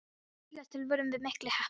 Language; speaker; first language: Icelandic; non-native, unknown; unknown